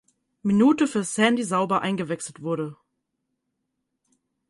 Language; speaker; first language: German; native; German